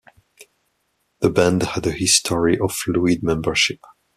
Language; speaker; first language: English; non-native, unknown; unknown